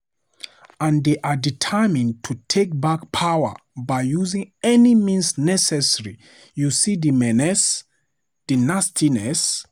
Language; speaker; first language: English; non-native, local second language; Hausa